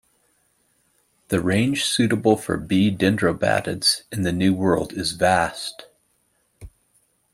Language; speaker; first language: English; native; English